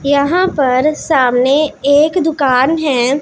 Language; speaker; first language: Hindi; non-native, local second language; Punjabi